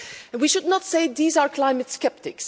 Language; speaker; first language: English; non-native, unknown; Dutch